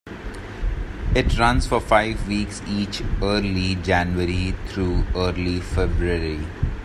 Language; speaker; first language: English; non-native, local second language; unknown